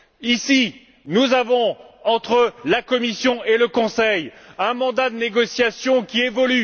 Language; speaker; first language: French; native; French